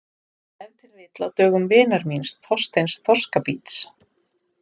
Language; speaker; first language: Icelandic; native; Icelandic